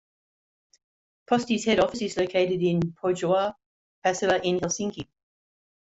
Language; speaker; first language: English; native; English